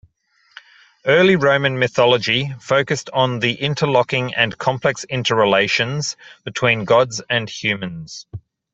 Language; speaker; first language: English; native; English